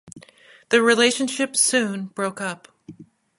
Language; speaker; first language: English; native; English